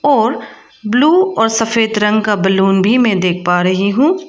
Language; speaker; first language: Hindi; non-native, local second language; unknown